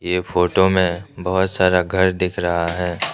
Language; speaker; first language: Hindi; early bilingual, other home language; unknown